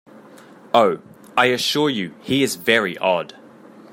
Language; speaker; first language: English; native; English